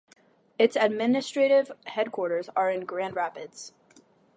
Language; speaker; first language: English; native; English